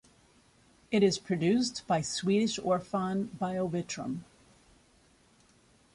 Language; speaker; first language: English; native; English